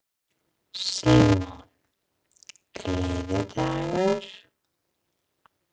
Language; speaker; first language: Icelandic; non-native, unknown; English